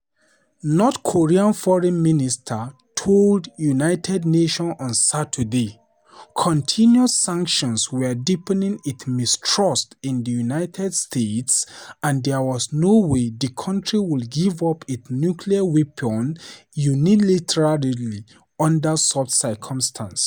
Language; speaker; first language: English; non-native, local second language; Hausa